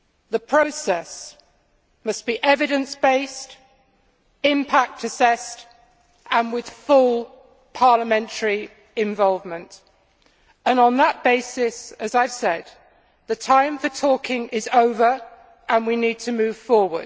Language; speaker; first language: English; native; English